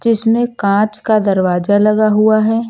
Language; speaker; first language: Hindi; native; Hindi